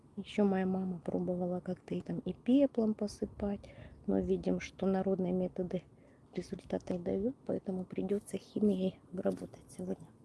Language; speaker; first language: Russian; non-native, local second language; Ukrainian